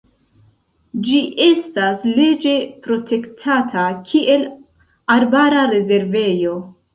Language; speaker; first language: Esperanto; non-native, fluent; Central Kurdish